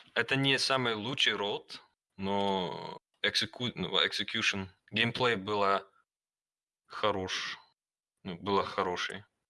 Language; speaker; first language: Russian; non-native, learner; English